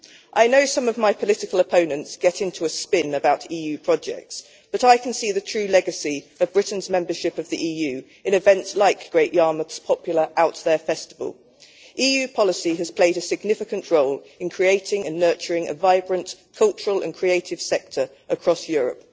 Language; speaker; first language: English; native; English